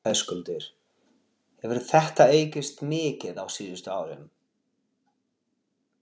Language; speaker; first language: Icelandic; non-native, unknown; Portuguese